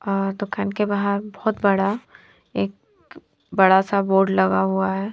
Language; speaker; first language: Hindi; non-native, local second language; Punjabi